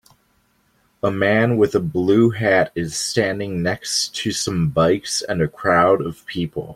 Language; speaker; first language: English; native; English